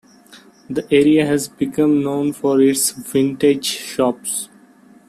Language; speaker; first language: English; non-native, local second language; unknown